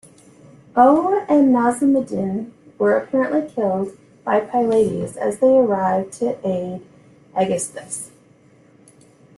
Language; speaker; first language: English; native; English